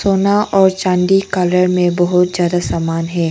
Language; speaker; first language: Hindi; non-native, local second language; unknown